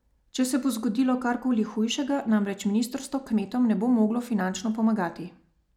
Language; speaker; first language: Slovenian; native; Slovenian